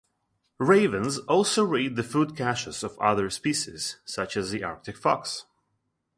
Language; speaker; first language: English; non-native, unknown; Russian